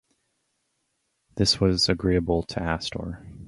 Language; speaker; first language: English; native; English